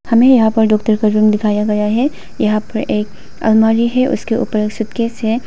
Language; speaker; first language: Hindi; non-native, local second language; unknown